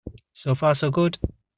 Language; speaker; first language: English; native; English